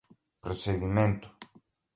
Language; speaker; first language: Portuguese; non-native, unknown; Galician